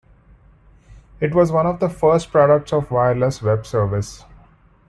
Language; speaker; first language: English; non-native, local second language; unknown